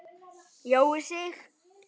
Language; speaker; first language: Icelandic; native; Icelandic